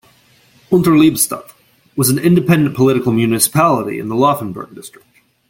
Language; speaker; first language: English; native; English